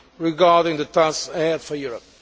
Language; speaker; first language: English; non-native, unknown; Portuguese